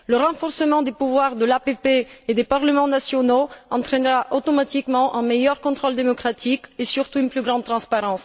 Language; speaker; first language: French; non-native, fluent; Bulgarian